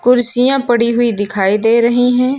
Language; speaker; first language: Hindi; native; Hindi